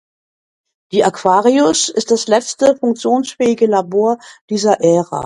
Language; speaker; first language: German; native; German